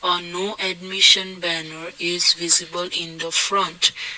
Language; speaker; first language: English; non-native, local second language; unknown